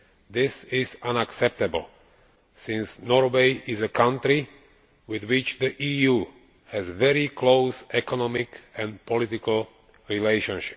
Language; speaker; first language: English; non-native, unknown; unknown